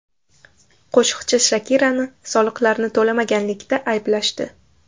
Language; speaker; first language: Uzbek; native; Uzbek